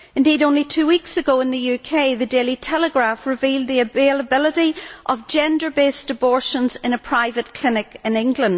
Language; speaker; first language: English; native; English